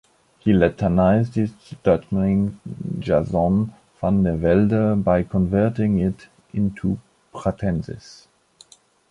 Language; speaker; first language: English; non-native, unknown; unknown